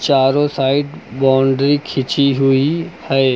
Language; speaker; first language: Hindi; native; Hindi